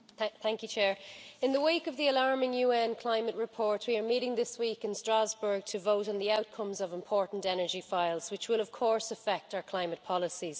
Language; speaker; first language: English; native; English